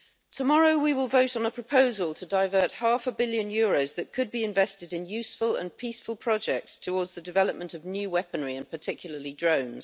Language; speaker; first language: English; native; English